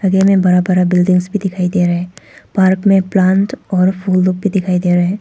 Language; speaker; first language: Hindi; non-native, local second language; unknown